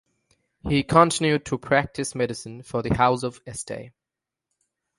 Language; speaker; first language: English; non-native, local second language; Bangla